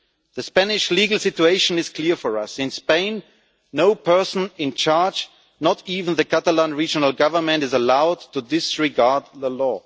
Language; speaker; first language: English; non-native, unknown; German